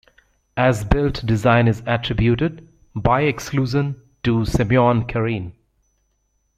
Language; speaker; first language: English; native; English